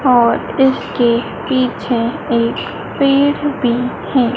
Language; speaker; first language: Hindi; native; Hindi